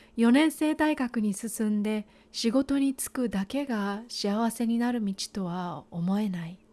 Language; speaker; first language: Japanese; native; Japanese